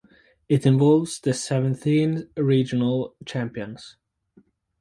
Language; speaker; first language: English; native; English